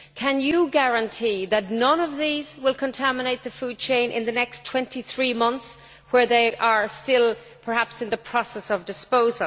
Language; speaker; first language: English; native; English